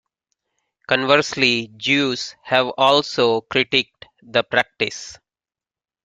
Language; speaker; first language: English; native; English